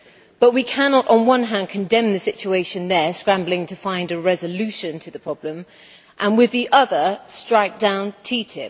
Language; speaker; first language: English; native; English